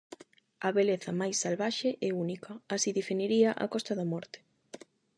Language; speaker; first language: Galician; non-native, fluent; Spanish